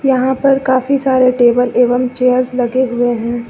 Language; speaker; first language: Hindi; native; Hindi